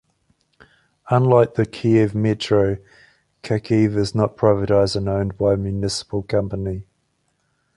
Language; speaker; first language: English; native; English